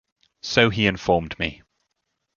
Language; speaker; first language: English; native; English